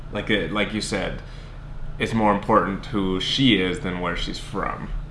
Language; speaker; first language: English; native; English